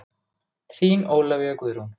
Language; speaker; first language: Icelandic; native; Icelandic